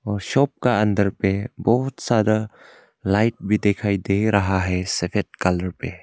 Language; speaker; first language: Hindi; non-native, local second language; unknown